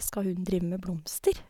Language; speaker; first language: Norwegian; native; Norwegian